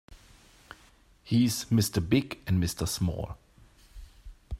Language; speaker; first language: English; native; English